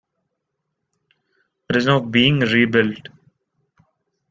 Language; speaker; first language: English; non-native, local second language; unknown